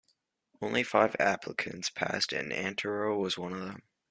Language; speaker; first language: English; native; English